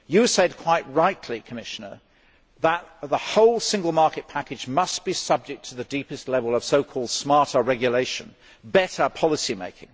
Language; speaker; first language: English; native; English